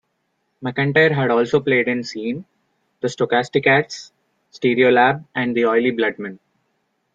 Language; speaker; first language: English; non-native, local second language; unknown